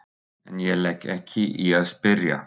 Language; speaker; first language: Icelandic; non-native, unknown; German